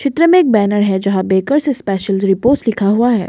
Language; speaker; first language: Hindi; non-native, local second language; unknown